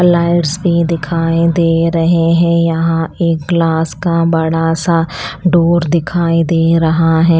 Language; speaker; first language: Hindi; non-native, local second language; Punjabi